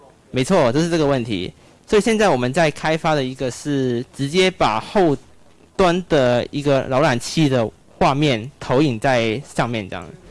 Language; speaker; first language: Chinese; early bilingual, other home language; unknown